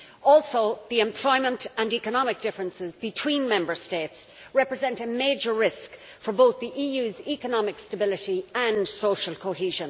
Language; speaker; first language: English; native; English